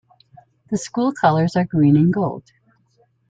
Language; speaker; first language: English; native; English